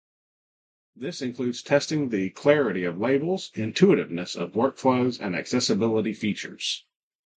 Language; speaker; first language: English; native; English